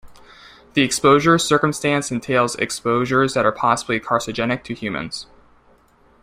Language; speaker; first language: English; native; English